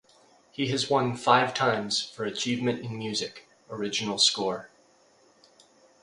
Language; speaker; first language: English; native; English